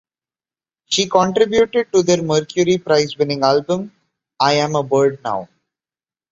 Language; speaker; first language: English; non-native, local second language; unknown